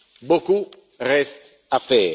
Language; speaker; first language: French; non-native, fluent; Italian